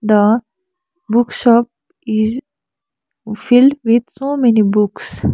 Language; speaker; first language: English; non-native, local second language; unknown